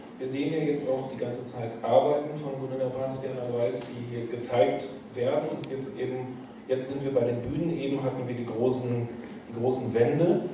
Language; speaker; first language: German; native; German